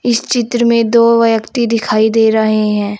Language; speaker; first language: Hindi; native; Hindi